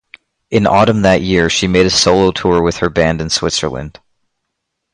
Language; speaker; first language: English; native; English